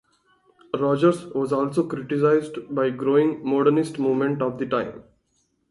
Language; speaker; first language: English; non-native, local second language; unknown